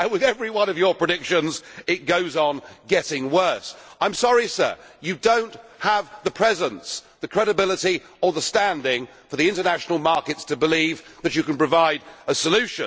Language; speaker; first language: English; native; English